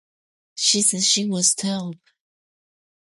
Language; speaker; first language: English; non-native, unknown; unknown